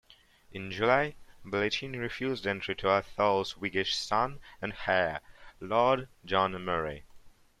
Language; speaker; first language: English; non-native, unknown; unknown